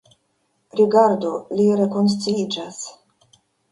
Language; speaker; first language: Esperanto; non-native, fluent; Russian